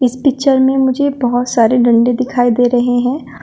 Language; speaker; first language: Hindi; native; Hindi